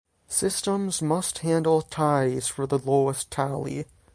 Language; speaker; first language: English; native; English